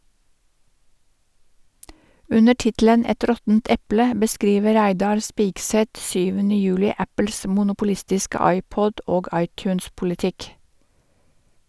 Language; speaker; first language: Norwegian; native; Norwegian